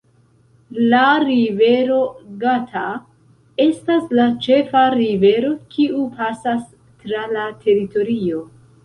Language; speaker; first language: Esperanto; non-native, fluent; Central Kurdish